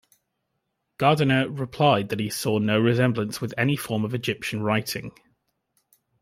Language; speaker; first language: English; native; English